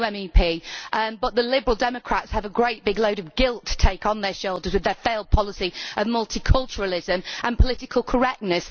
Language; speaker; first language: English; native; English